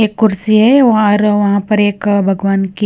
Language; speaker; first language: Hindi; non-native, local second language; Punjabi